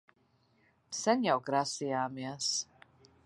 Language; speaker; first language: Latvian; early bilingual, heritage; Latvian